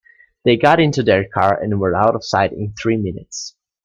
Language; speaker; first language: English; native; English